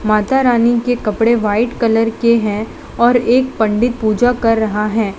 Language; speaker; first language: Hindi; non-native, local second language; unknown